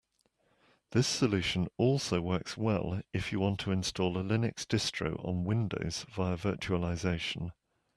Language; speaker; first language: English; native; English